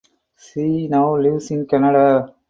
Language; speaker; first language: English; non-native, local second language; Tamil